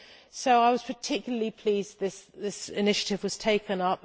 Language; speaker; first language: English; native; English